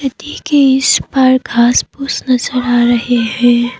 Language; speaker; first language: Hindi; non-native, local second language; Assamese